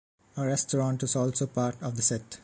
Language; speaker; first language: English; non-native, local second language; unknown